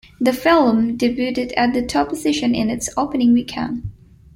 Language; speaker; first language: English; non-native, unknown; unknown